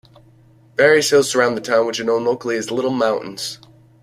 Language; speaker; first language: English; native; English